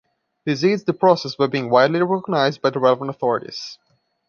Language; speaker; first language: English; non-native, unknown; Portuguese